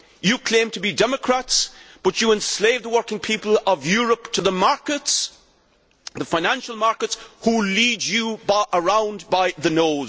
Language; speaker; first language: English; native; English